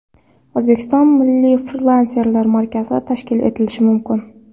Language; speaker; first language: Uzbek; non-native, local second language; Kara-Kalpak